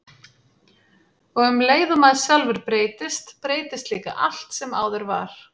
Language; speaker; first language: Icelandic; native; Icelandic